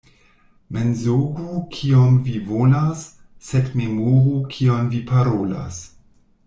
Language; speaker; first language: Esperanto; non-native, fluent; German